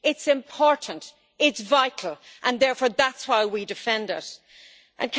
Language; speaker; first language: English; native; English